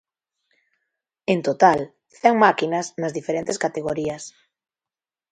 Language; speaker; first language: Galician; native; Galician